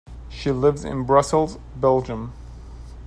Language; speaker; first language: English; non-native, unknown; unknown